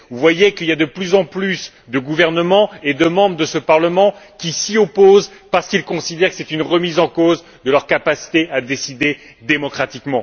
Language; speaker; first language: French; native; French